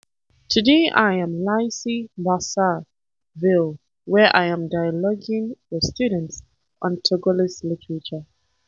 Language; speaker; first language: English; non-native, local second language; Hausa